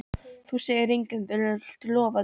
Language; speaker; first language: Icelandic; non-native, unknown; Polish